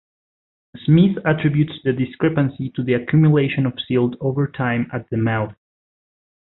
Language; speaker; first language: English; non-native, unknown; Spanish